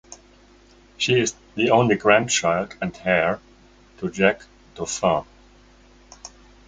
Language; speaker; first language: English; non-native, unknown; German